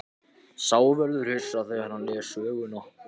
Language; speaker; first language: Icelandic; non-native, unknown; Japanese